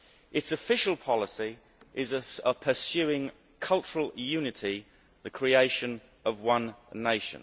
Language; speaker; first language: English; native; English